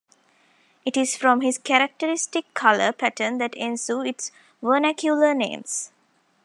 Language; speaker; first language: English; non-native, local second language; Tamil